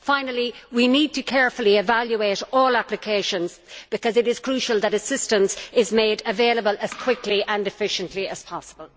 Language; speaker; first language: English; native; English